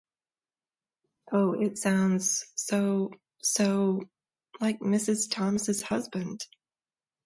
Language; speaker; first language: English; native; English